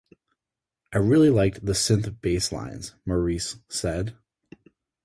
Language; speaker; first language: English; native; English